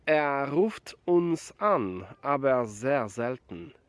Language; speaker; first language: German; non-native, fluent; Polish